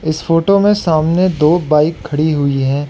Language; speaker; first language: Hindi; non-native, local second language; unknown